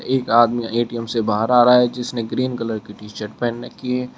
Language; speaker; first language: Hindi; native; Hindi